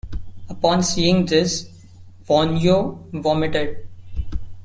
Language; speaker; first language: English; non-native, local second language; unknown